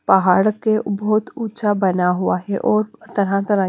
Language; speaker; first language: Hindi; non-native, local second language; Punjabi